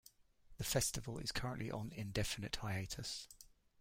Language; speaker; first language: English; native; English